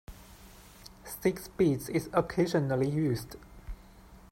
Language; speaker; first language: English; non-native, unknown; Chinese